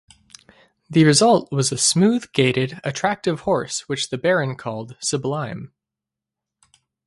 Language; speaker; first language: English; native; English